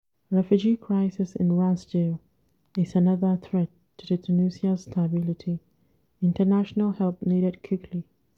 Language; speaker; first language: English; non-native, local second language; Hausa